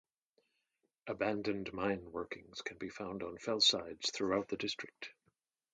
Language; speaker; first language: English; native; English